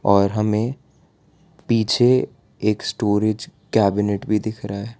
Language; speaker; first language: Hindi; non-native, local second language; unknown